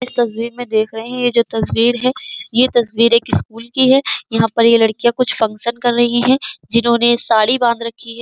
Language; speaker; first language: Hindi; native; Hindi